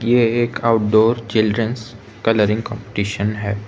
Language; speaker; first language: Hindi; non-native, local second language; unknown